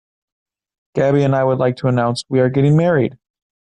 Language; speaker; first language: English; native; English